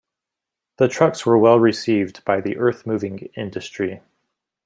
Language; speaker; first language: English; native; English